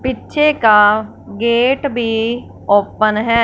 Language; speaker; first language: Hindi; non-native, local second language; Punjabi